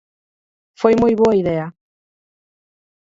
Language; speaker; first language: Galician; native; Galician